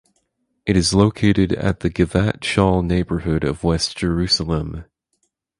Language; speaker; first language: English; native; English